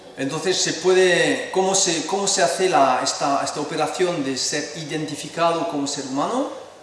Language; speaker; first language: Spanish; non-native, fluent; French